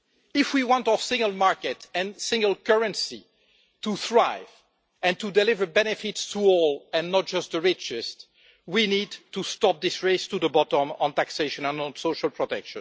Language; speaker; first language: English; non-native, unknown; French